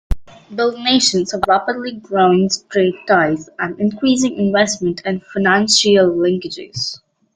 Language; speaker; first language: English; native; English